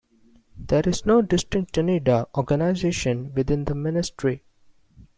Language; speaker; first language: English; non-native, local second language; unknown